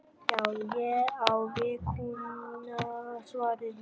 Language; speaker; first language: Icelandic; non-native, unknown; Vietnamese